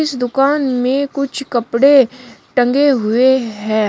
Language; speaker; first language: Hindi; native; Hindi